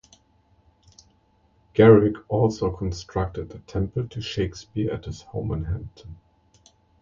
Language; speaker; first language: English; non-native, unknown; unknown